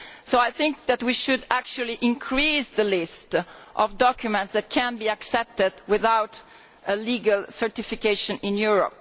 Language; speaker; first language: English; non-native, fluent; Italian